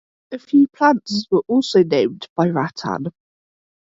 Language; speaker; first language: English; native; English